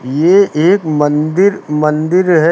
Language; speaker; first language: Hindi; native; Hindi